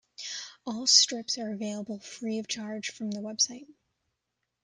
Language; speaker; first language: English; native; English